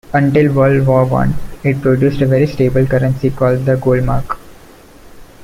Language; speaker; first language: English; non-native, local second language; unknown